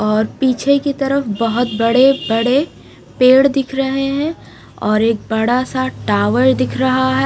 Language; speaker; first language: Hindi; non-native, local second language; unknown